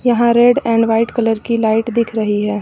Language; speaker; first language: Hindi; native; Hindi